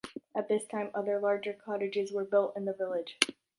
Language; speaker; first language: English; native; English